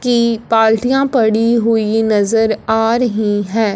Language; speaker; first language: Hindi; non-native, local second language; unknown